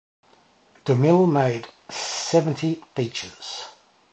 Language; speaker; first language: English; native; English